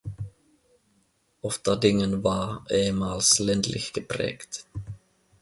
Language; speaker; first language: German; non-native, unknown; Finnish